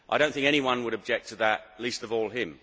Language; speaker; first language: English; native; English